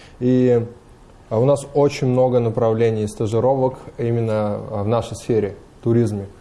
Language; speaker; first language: Russian; non-native, fluent; Uzbek